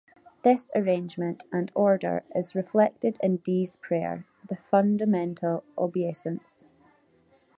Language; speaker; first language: English; native; English